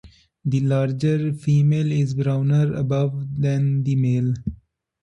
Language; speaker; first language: English; non-native, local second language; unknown